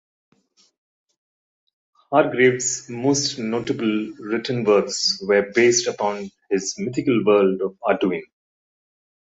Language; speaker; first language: English; non-native, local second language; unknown